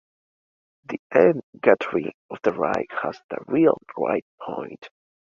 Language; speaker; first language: English; native; English